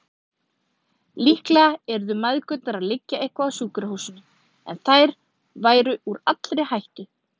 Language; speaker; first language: Icelandic; native; Icelandic